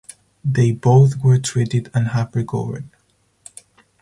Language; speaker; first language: English; non-native, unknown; Spanish